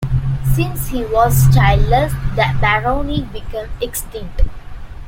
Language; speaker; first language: English; non-native, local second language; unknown